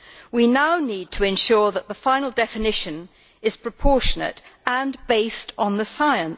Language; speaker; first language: English; native; English